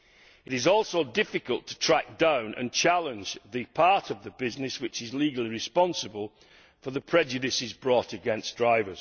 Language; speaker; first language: English; native; English